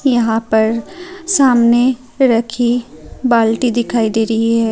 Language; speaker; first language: Hindi; non-native, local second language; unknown